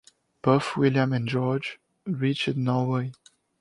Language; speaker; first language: English; non-native, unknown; French